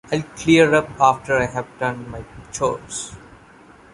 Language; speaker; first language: English; non-native, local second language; Malayalam